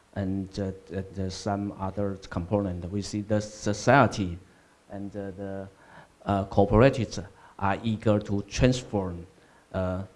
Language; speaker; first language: English; non-native, fluent; Chinese